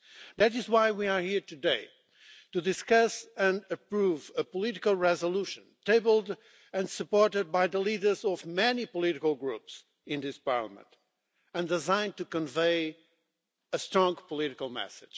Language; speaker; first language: English; non-native, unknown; Portuguese